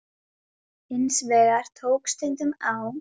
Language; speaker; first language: Icelandic; native; Icelandic